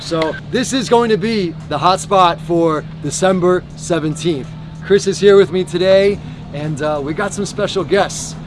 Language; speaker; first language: English; early bilingual, other home language; Chinese